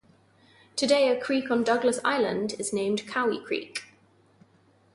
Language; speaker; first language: English; non-native, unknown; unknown